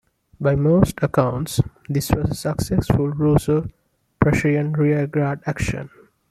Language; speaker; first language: English; non-native, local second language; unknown